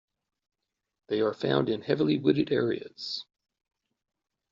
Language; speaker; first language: English; native; English